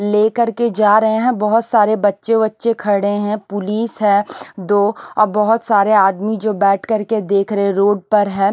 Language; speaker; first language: Hindi; non-native, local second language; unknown